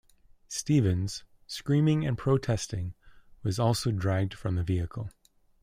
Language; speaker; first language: English; native; English